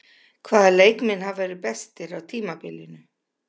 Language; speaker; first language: Icelandic; native; Icelandic